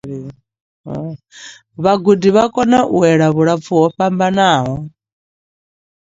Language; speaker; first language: Venda; native; Venda